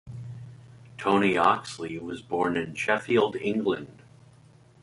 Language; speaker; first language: English; native; English